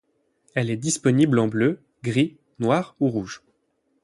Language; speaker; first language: French; native; French